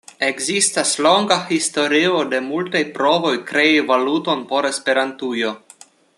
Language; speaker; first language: Esperanto; non-native, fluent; Russian